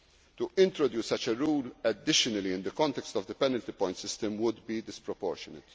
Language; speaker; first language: English; non-native, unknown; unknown